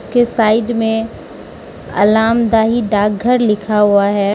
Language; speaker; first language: Hindi; non-native, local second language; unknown